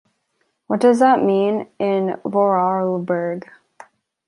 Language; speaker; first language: English; native; English